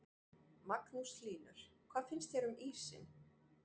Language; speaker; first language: Icelandic; non-native, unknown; French